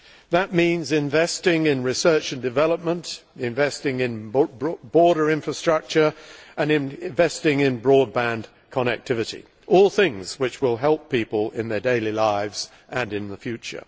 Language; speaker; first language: English; native; English